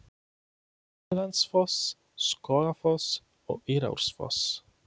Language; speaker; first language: Icelandic; non-native, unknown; Polish